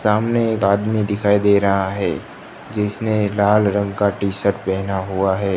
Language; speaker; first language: Hindi; non-native, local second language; Gujarati